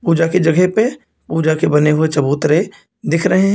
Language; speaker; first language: Hindi; native; Hindi